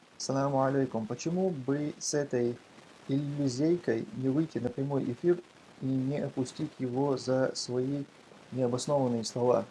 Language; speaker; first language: Russian; non-native, local second language; Chechen